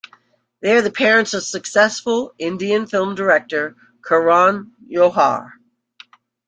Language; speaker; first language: English; native; English